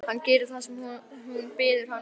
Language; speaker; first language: Icelandic; native; Icelandic